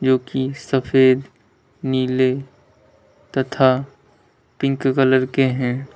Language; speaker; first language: Hindi; native; Hindi